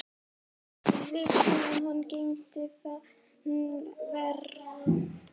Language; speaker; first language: Icelandic; native; Icelandic